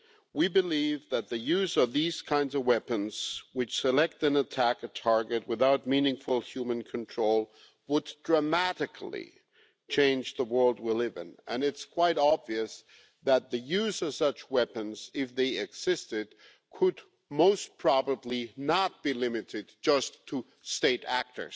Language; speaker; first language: English; non-native, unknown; German